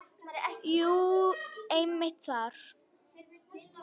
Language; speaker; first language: Icelandic; native; Icelandic